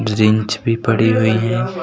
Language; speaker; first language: Hindi; native; Hindi